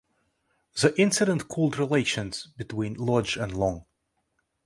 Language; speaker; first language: English; non-native, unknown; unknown